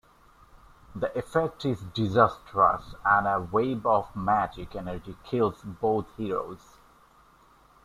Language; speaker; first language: English; native; English